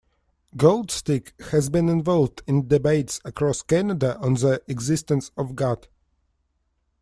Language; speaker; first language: English; non-native, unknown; Russian